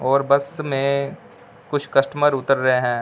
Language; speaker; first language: Hindi; non-native, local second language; Punjabi